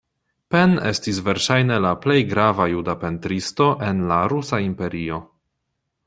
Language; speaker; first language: Esperanto; non-native, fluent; Polish